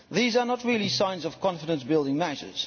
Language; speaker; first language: English; non-native, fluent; Dutch